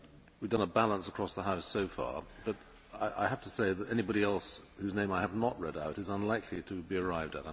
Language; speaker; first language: English; native; English